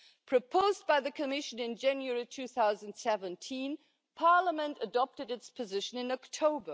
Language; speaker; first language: English; non-native, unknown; German